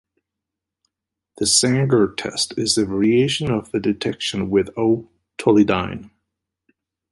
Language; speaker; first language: English; native; English